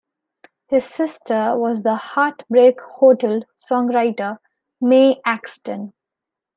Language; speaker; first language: English; non-native, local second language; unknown